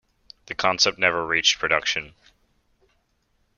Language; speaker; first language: English; native; English